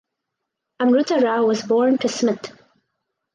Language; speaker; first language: English; native; English